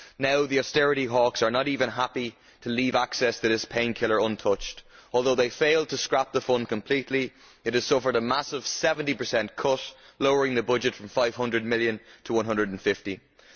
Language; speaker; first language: English; native; English